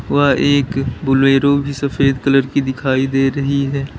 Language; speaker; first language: Hindi; native; Hindi